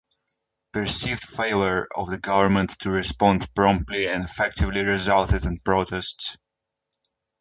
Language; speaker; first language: English; non-native, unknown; Russian